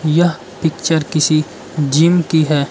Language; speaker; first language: Hindi; early bilingual, other home language; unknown